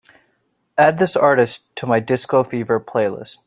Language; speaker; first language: English; native; English